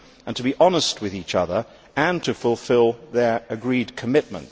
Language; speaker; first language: English; native; English